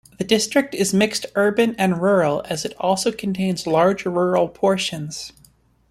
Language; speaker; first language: English; native; English